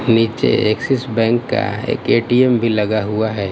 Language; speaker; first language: Hindi; non-native, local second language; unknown